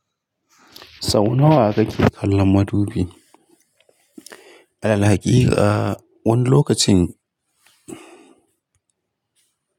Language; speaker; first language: Hausa; native; Hausa